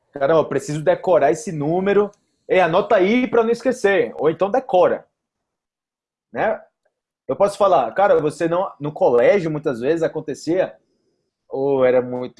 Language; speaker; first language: Portuguese; native; Portuguese